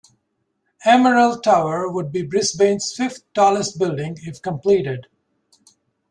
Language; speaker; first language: English; native; English